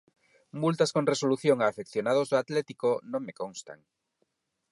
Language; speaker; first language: Galician; non-native, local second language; Spanish